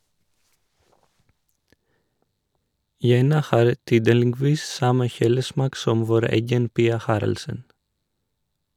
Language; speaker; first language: Norwegian; non-native, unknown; Greek